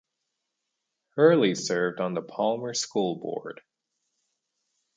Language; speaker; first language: English; native; English